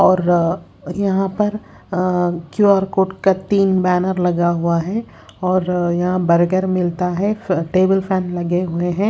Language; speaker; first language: Hindi; native; Hindi